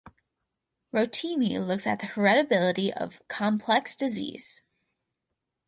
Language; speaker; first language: English; native; English